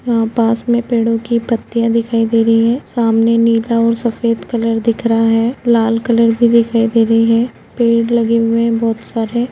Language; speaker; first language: Hindi; native; Hindi